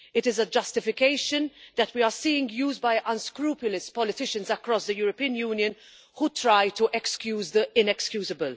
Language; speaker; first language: English; non-native, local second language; Maltese